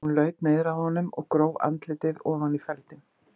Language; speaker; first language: Icelandic; native; Icelandic